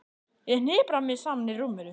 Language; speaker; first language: Icelandic; native; Icelandic